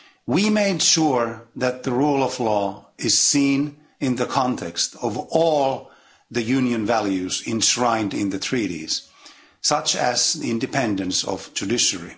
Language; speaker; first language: English; non-native, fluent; Finnish